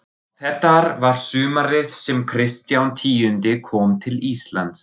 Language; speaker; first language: Icelandic; non-native, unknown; German